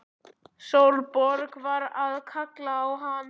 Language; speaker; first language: Icelandic; native; Icelandic